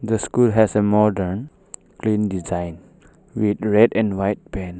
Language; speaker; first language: English; non-native, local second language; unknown